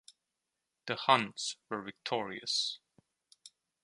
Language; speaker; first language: English; non-native, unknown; Turkish